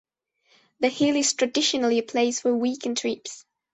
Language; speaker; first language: English; non-native, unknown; Spanish